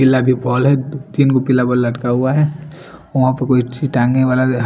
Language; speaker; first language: Hindi; non-native, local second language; Bhojpuri